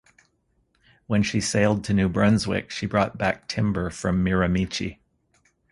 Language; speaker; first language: English; native; English